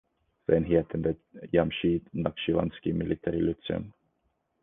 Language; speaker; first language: English; non-native, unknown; Estonian